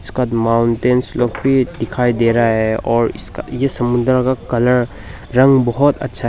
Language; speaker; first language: Hindi; non-native, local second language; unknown